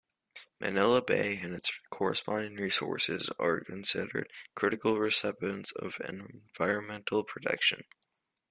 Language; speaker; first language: English; native; English